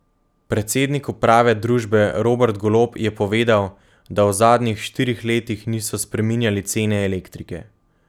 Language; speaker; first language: Slovenian; native; Slovenian